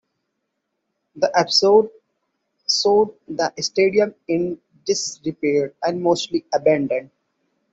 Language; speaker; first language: English; non-native, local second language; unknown